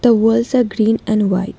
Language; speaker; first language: English; non-native, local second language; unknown